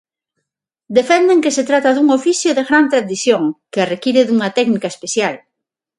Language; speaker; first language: Galician; non-native, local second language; Spanish